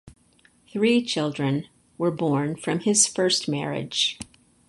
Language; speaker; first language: English; native; English